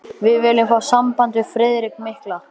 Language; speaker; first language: Icelandic; native; Icelandic